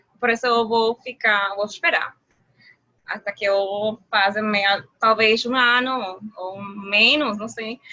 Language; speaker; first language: Portuguese; non-native, related language; Spanish